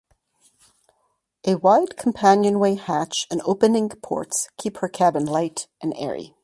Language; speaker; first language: English; native; English